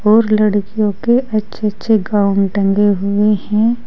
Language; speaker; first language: Hindi; native; Hindi